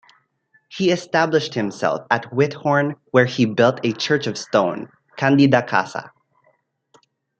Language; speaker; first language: English; non-native, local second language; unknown